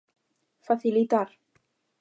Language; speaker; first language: Galician; native; Galician